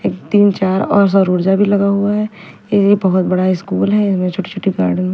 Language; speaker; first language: Hindi; non-native, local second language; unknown